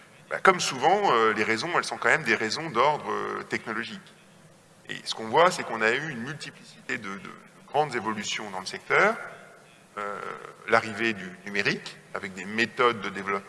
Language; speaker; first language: French; native; French